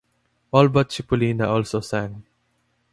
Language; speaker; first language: English; non-native, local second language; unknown